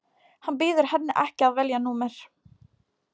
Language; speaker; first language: Icelandic; non-native, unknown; Polish